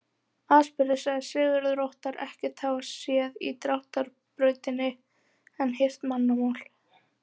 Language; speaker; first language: Icelandic; native; Icelandic